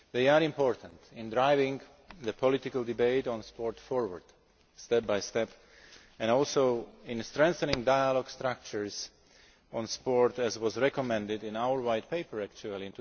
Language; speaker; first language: English; non-native, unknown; Slovak